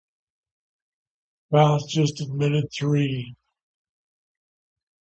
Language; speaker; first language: English; native; English